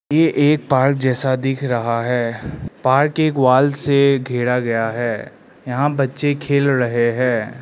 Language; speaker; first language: Hindi; non-native, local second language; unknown